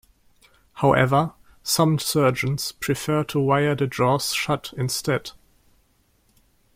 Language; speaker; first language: English; non-native, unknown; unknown